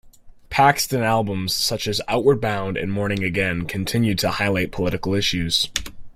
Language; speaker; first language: English; native; English